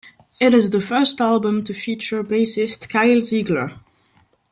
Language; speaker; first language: English; non-native, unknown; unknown